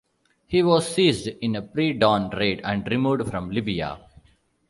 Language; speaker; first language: English; non-native, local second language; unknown